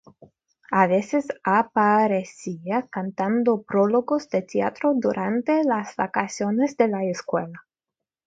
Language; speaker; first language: Spanish; non-native, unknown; Russian